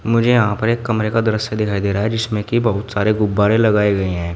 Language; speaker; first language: Hindi; native; Hindi